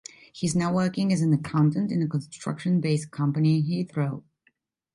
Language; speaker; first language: English; non-native, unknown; Italian